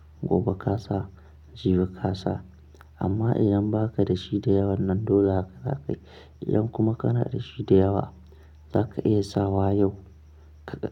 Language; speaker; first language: Hausa; non-native, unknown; Akan